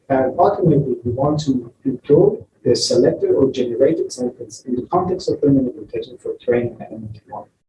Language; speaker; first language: English; non-native, fluent; Persian